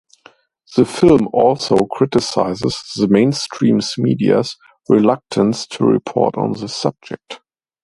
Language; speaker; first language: English; non-native, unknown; German